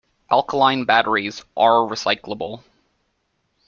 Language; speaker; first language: English; native; English